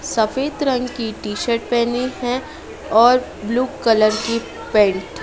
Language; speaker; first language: Hindi; native; Hindi